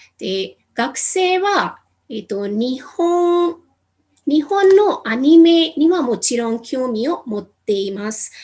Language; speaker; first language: Japanese; non-native, fluent; Hindi